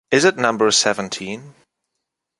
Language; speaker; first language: English; non-native, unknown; German